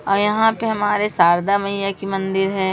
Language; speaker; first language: Hindi; native; Hindi